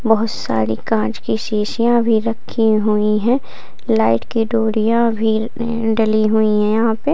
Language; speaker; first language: Hindi; native; Hindi